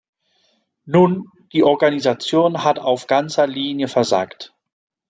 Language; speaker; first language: German; non-native, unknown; French